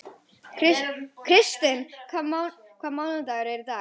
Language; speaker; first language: Icelandic; native; Icelandic